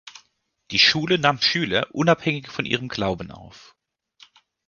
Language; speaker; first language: German; native; German